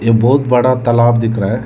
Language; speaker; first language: Hindi; non-native, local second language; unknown